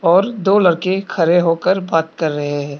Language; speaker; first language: Hindi; early bilingual, other home language; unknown